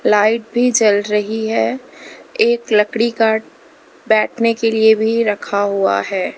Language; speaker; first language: Hindi; native; Hindi